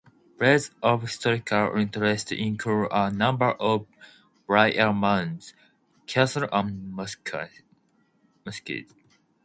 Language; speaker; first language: English; non-native, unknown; Japanese